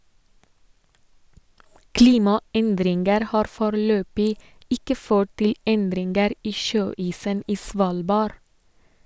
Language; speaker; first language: Norwegian; non-native, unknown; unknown